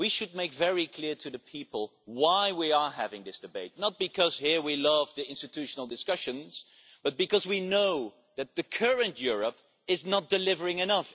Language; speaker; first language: English; non-native, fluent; Dutch